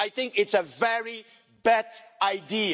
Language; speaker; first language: English; non-native, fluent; Dutch